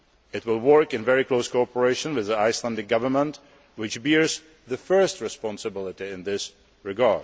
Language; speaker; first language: English; non-native, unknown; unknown